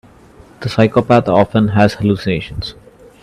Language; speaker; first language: English; non-native, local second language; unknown